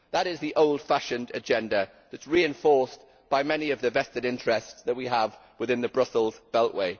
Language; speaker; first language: English; native; English